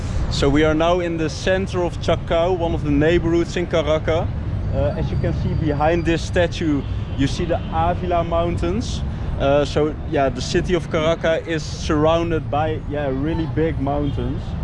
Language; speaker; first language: English; non-native, fluent; Dutch